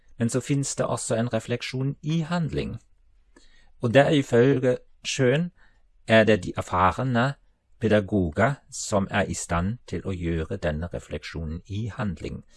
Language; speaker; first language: Norwegian; non-native, related language; German